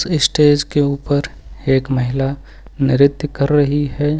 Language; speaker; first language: Hindi; native; Hindi